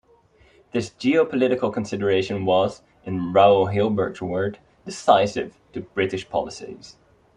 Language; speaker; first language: English; non-native, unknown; Dutch